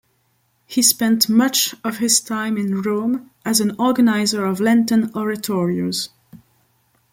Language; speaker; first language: English; non-native, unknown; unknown